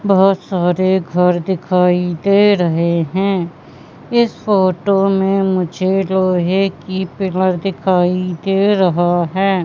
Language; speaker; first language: Hindi; native; Hindi